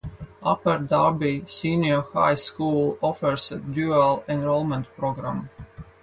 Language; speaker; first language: English; non-native, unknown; Latvian